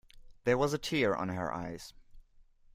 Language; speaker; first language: English; non-native, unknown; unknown